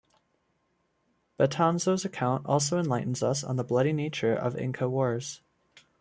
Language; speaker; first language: English; native; English